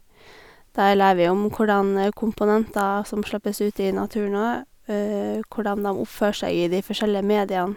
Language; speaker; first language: Norwegian; native; Norwegian